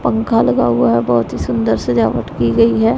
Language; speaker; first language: Hindi; non-native, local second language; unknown